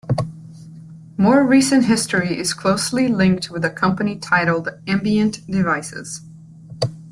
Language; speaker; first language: English; native; English